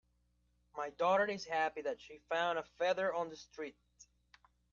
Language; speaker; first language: English; native; English